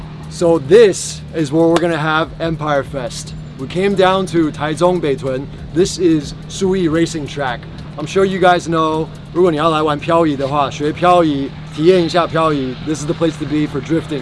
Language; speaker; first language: English; early bilingual, other home language; Chinese